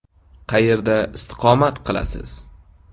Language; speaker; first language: Uzbek; native; Uzbek